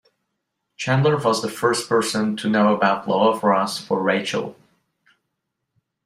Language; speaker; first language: English; non-native, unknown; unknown